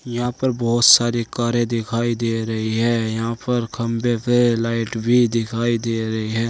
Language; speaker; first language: Hindi; native; Hindi